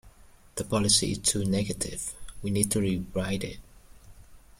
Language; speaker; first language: English; native; English